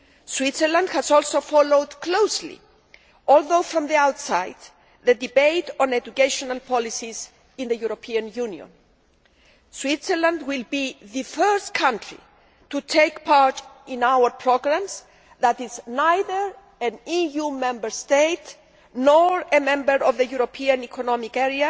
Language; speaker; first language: English; non-native, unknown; Greek